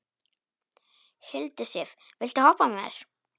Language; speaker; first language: Icelandic; non-native, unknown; Polish